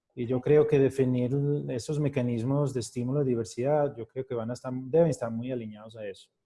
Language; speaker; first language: Spanish; non-native, related language; Portuguese